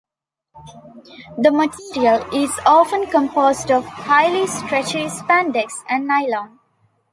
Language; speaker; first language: English; non-native, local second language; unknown